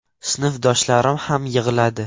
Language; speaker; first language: Uzbek; non-native, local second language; Russian